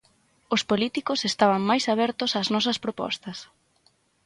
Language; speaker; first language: Galician; native; Galician